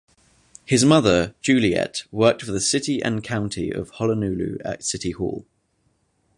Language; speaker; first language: English; native; English